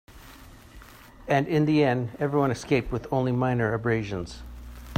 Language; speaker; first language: English; native; English